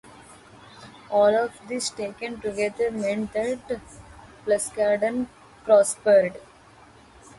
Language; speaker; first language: English; non-native, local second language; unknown